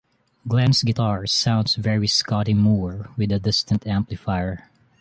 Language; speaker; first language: English; non-native, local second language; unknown